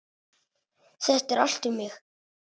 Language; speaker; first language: Icelandic; non-native, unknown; Italian